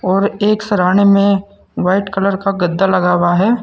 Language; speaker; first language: Hindi; native; Hindi